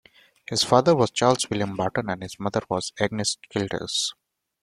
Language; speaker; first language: English; non-native, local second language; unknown